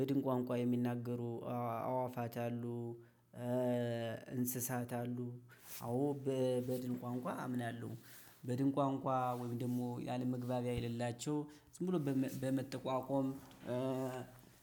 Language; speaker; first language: Amharic; native; Amharic